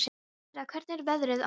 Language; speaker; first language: Icelandic; non-native, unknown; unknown